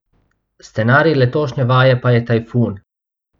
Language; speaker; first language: Slovenian; non-native, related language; Bosnian